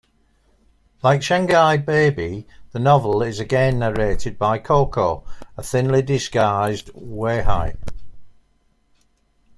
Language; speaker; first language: English; native; English